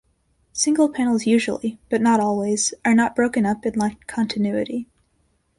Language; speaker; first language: English; native; English